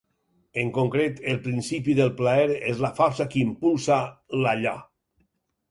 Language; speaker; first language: Catalan; native; Catalan